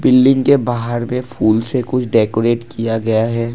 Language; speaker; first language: Hindi; non-native, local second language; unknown